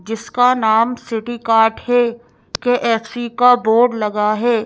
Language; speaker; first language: Hindi; native; Hindi